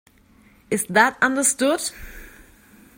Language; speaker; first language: English; non-native, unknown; German